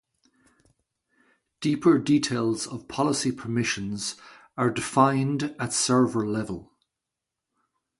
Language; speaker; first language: English; native; English